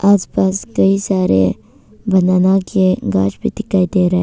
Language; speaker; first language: Hindi; non-native, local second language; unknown